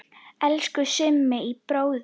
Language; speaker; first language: Icelandic; native; Icelandic